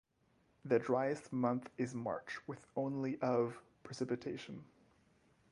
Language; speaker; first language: English; non-native, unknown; French